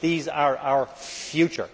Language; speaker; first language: English; native; English